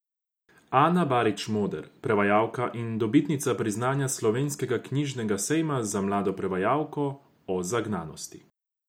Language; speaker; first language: Slovenian; non-native, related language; Croatian